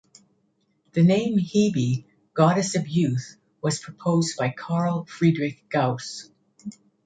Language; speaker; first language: English; native; English